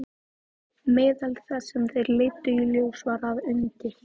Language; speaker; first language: Icelandic; native; Icelandic